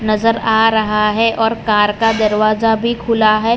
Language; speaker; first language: Hindi; non-native, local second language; Gujarati